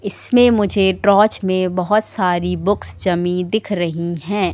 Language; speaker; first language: Hindi; native; Hindi